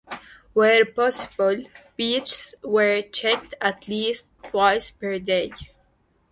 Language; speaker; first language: English; native; English